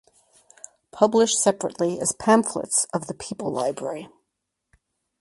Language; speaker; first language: English; native; English